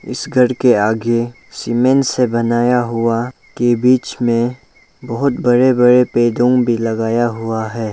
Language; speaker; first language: Hindi; non-native, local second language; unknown